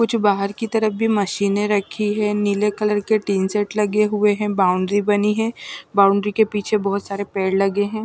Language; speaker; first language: Hindi; non-native, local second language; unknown